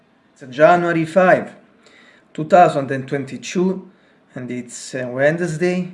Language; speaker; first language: English; non-native, learner; Italian